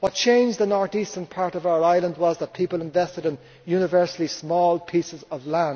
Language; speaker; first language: English; native; English